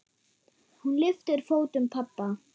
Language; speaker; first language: Icelandic; non-native, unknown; German